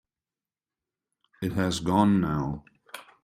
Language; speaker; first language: English; non-native, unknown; German